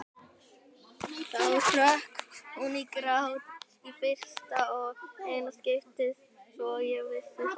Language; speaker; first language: Icelandic; native; Icelandic